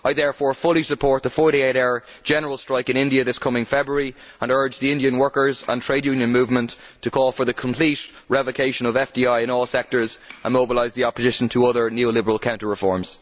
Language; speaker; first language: English; native; English